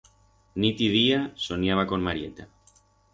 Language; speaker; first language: Aragonese; non-native, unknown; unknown